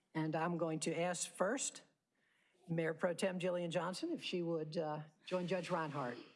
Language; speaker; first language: English; native; English